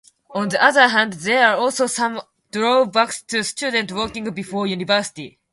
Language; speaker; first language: English; non-native, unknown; Japanese